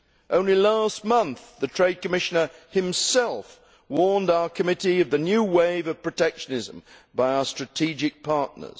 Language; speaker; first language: English; native; English